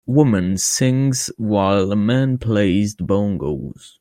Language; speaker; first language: English; non-native, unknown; French